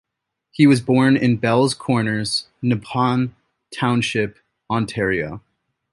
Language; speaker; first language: English; native; English